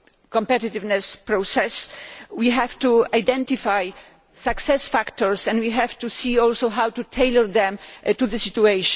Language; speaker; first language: English; non-native, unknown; Polish